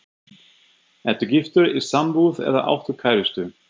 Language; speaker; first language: Icelandic; non-native, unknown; German